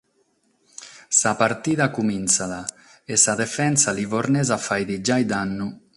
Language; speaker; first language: Sardinian; non-native, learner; Catalan